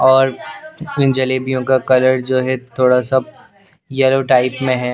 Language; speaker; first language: Hindi; non-native, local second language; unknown